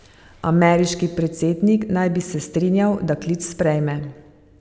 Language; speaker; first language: Slovenian; native; Slovenian